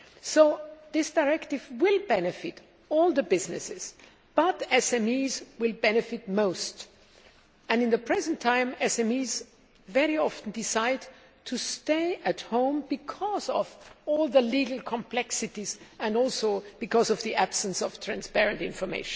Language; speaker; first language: English; non-native, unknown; German